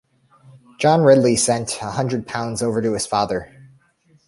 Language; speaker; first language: English; native; English